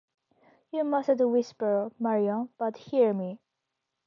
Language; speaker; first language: English; non-native, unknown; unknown